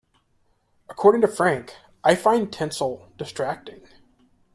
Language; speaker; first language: English; native; English